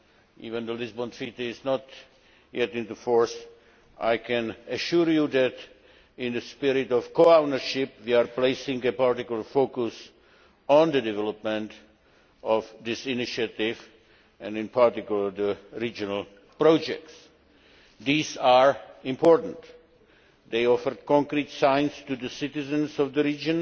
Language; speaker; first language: English; non-native, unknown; Czech